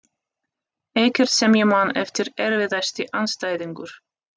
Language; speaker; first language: Icelandic; non-native, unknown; Russian